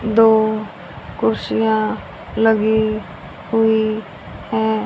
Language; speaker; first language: Hindi; native; Hindi